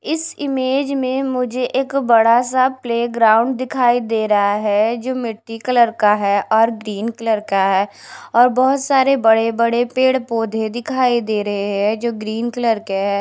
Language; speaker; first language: Hindi; non-native, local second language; Punjabi